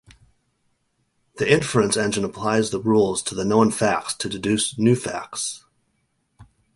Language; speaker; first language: English; native; English